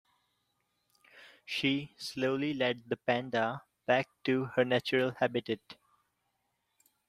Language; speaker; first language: English; non-native, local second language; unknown